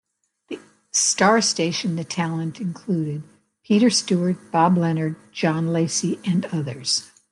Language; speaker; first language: English; native; English